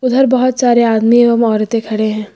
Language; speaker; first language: Hindi; native; Hindi